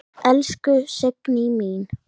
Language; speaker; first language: Icelandic; native; Icelandic